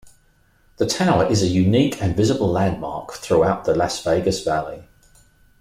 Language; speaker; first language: English; native; English